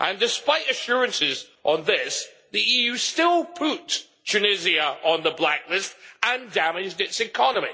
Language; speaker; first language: English; native; English